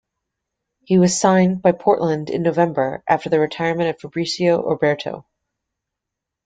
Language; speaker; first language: English; native; English